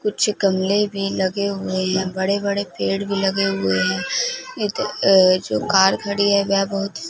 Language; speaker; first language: Hindi; non-native, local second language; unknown